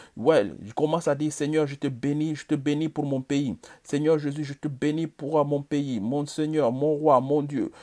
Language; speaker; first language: French; non-native, local second language; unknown